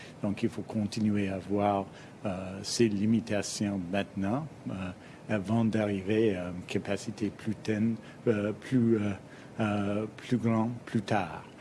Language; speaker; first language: French; non-native, fluent; English